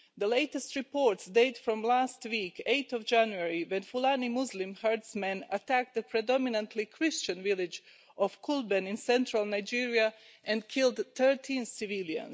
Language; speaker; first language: English; non-native, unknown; Croatian